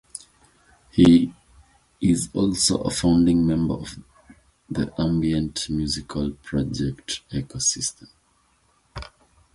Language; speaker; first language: English; native; English